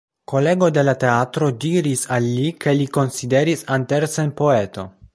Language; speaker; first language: Esperanto; non-native, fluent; Polish